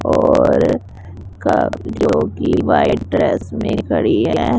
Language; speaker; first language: Hindi; non-native, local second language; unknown